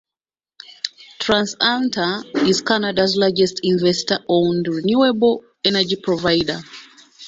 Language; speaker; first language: English; non-native, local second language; Ganda